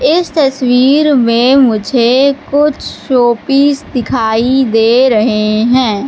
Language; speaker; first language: Hindi; native; Hindi